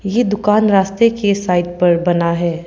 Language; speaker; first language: Hindi; non-native, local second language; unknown